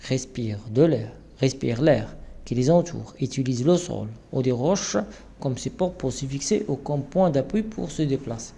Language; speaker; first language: French; non-native, local second language; Arabic